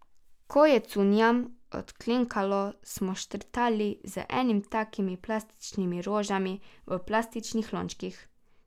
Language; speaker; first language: Slovenian; native; Slovenian